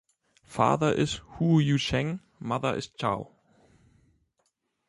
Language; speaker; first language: English; non-native, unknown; German